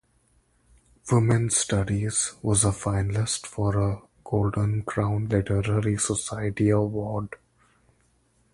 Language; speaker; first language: English; non-native, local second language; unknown